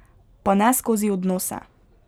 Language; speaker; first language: Slovenian; native; Slovenian